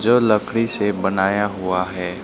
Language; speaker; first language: Hindi; non-native, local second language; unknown